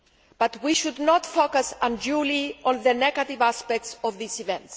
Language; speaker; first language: English; non-native, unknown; Greek